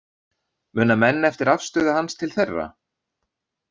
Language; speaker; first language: Icelandic; native; Icelandic